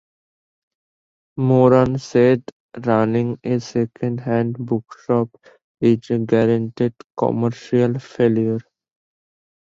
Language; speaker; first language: English; non-native, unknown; Bangla